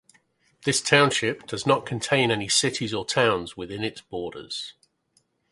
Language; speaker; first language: English; native; English